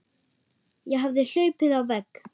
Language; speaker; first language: Icelandic; non-native, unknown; German